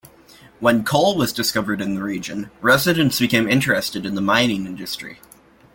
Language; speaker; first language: English; native; English